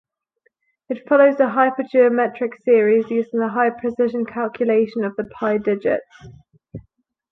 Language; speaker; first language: English; non-native, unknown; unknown